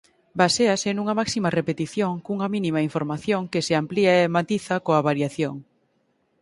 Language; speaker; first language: Galician; native; Galician